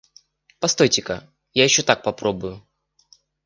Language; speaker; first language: Russian; native; Russian